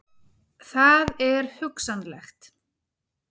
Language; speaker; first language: Icelandic; native; Icelandic